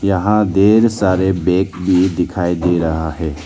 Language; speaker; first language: Hindi; non-native, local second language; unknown